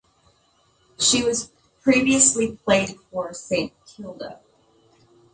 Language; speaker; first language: English; native; English